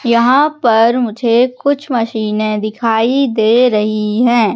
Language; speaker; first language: Hindi; native; Hindi